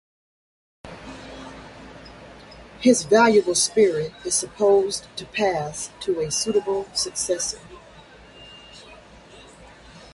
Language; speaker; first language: English; native; English